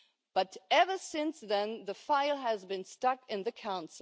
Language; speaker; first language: English; non-native, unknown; German